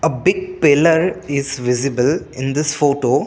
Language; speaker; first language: English; non-native, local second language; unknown